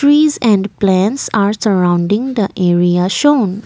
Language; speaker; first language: English; non-native, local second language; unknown